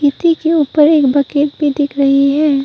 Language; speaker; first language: Hindi; non-native, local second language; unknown